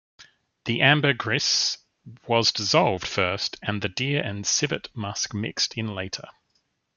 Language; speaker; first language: English; native; English